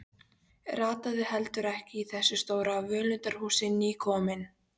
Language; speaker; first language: Icelandic; non-native, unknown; Polish